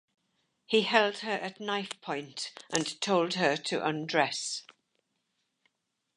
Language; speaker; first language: English; native; English